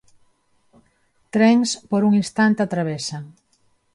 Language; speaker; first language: Galician; non-native, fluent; Spanish